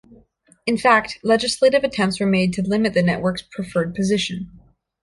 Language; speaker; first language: English; native; English